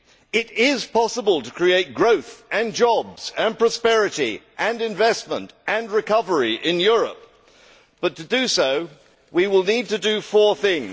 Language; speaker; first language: English; native; English